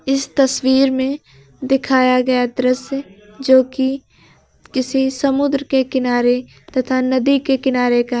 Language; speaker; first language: Hindi; native; Hindi